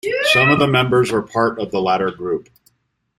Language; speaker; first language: English; native; English